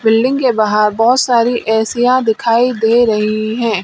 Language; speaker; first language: Hindi; native; Hindi